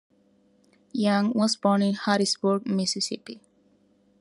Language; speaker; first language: English; non-native, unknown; Spanish